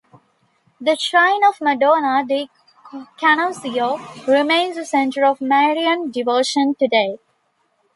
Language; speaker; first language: English; non-native, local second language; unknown